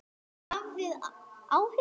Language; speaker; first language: Icelandic; non-native, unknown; English